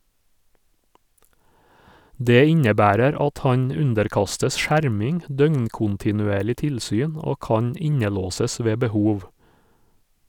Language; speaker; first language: Norwegian; native; Norwegian